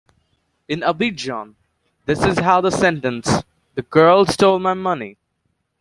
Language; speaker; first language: English; native; English